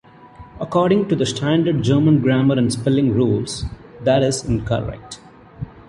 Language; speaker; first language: English; non-native, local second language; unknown